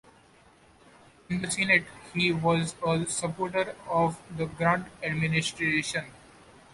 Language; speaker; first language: English; non-native, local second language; Marathi